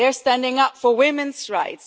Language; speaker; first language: English; non-native, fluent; German